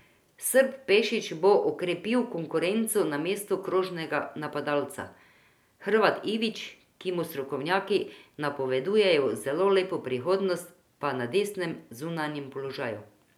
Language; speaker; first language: Slovenian; non-native, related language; Croatian